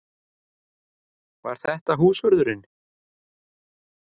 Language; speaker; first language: Icelandic; native; Icelandic